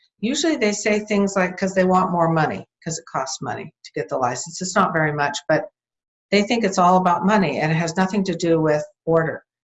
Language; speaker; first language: English; native; English